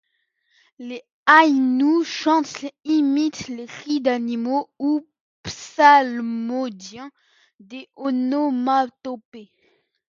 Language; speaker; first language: French; native; French